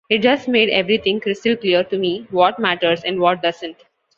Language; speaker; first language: English; non-native, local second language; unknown